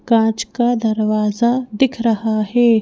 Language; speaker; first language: Hindi; native; Hindi